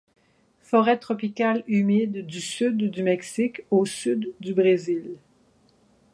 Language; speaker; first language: French; native; French